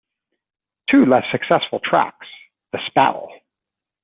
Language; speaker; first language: English; native; English